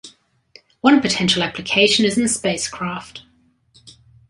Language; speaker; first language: English; native; English